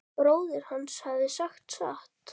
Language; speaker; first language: Icelandic; native; Icelandic